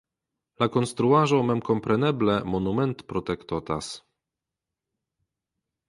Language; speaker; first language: Esperanto; non-native, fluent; Polish